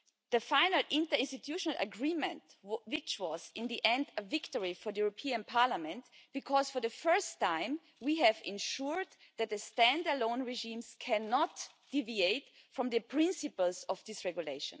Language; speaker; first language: English; non-native, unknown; German